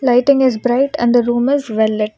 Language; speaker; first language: English; non-native, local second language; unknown